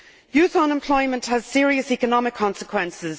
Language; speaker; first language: English; native; English